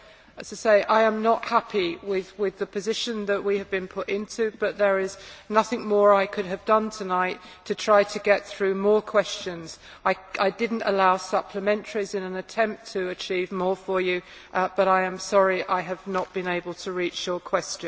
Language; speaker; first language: English; native; English